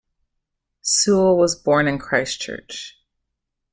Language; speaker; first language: English; native; English